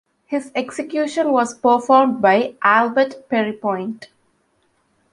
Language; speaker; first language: English; non-native, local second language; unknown